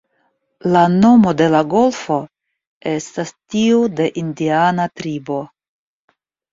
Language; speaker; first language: Esperanto; non-native, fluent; Russian